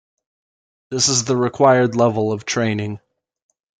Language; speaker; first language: English; native; English